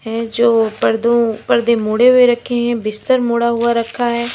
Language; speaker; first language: Hindi; native; Hindi